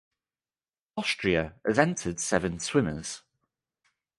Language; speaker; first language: English; native; English